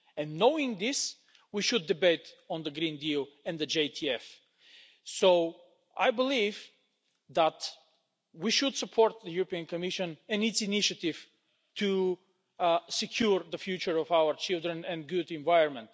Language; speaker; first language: English; non-native, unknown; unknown